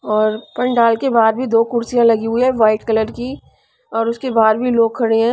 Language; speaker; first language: Hindi; non-native, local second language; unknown